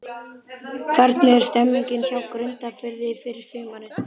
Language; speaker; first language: Icelandic; native; Icelandic